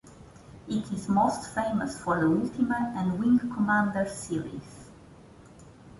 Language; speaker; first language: English; non-native, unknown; Portuguese